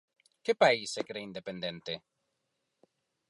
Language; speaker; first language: Galician; non-native, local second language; Spanish